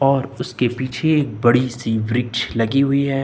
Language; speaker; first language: Hindi; native; Hindi